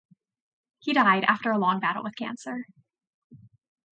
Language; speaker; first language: English; native; English